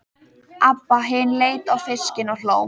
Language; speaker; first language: Icelandic; native; Icelandic